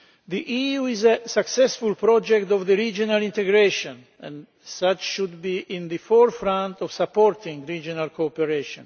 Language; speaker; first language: English; non-native, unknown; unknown